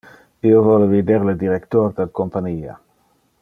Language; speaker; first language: Interlingua; non-native, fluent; Dutch